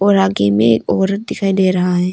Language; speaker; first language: Hindi; non-native, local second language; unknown